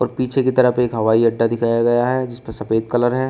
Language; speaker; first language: Hindi; native; Hindi